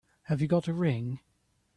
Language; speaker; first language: English; native; English